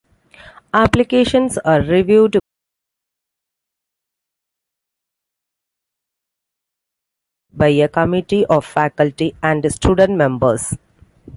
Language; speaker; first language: English; non-native, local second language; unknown